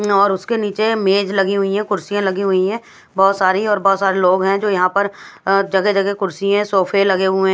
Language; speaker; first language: Hindi; native; Hindi